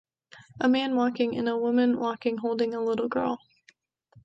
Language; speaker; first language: English; native; English